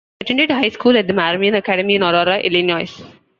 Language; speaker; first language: English; non-native, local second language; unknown